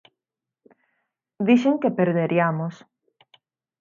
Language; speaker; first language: Galician; native; Galician